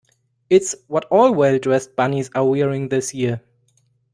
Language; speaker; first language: English; non-native, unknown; German